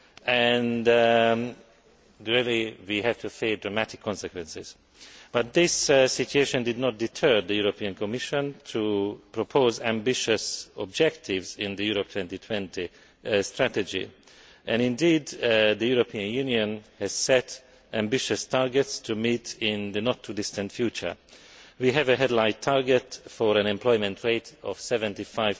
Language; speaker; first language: English; non-native, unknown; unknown